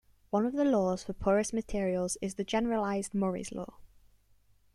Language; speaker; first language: English; native; English